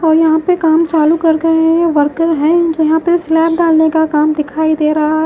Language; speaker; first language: Hindi; native; Hindi